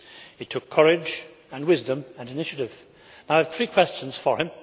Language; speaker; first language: English; native; English